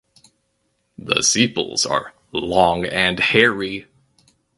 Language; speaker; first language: English; native; English